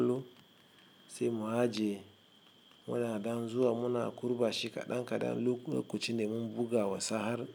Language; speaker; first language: Hausa; non-native, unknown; Igbo